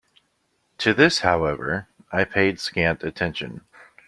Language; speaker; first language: English; native; English